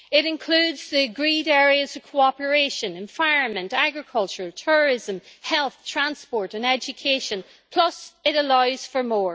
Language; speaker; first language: English; native; English